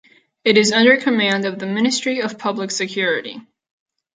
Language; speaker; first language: English; non-native, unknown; Catalan